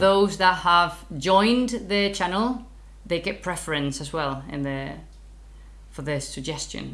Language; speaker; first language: English; non-native, fluent; Spanish